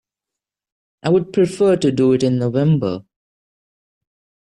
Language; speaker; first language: English; non-native, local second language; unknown